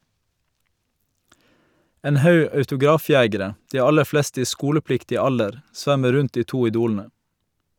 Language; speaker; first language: Norwegian; native; Norwegian